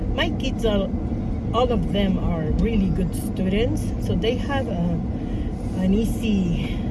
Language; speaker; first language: English; non-native, learner; Spanish